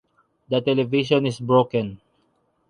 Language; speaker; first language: English; non-native, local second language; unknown